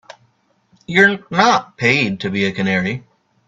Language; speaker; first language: English; native; English